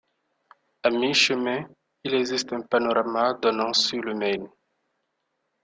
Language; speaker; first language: French; non-native, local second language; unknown